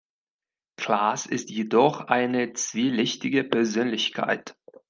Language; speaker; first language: German; non-native, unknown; Spanish